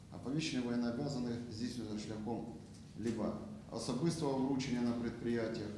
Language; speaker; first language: Ukrainian; non-native, local second language; Russian